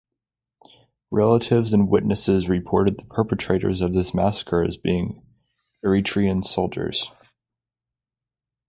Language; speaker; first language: English; native; English